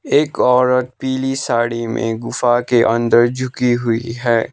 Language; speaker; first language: Hindi; non-native, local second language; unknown